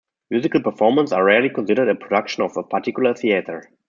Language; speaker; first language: English; non-native, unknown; German